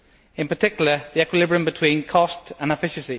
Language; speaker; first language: English; native; English